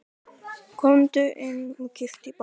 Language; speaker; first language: Icelandic; native; Icelandic